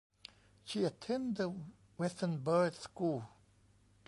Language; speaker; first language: English; non-native, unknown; Thai